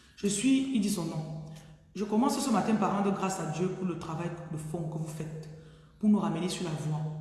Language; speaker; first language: French; non-native, local second language; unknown